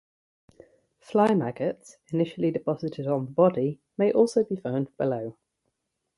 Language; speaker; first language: English; native; English